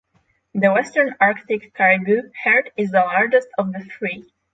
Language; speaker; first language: English; non-native, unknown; Polish